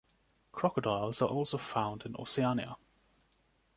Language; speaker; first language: English; non-native, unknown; German